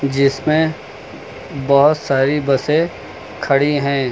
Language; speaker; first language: Hindi; native; Hindi